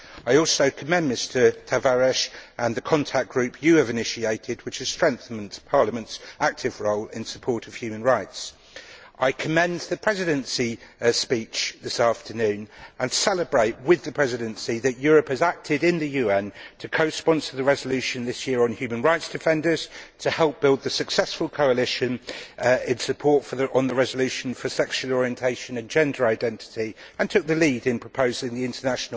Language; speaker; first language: English; native; English